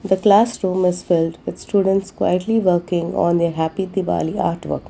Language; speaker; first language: English; non-native, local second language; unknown